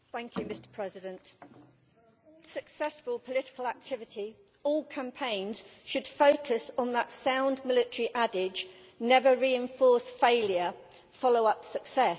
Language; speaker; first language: English; native; English